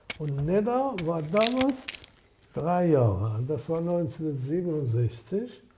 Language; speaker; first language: German; non-native, fluent; Persian